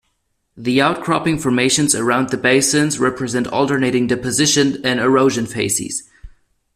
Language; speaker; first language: English; non-native, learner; German